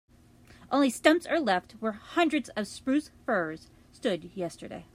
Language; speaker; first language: English; native; English